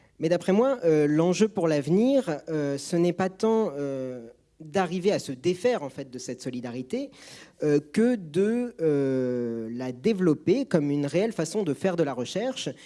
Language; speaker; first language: French; native; French